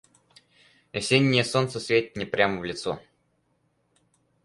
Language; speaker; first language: Russian; native; Russian